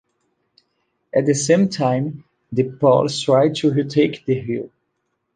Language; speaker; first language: English; non-native, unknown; Portuguese